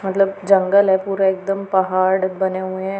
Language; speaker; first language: Hindi; non-native, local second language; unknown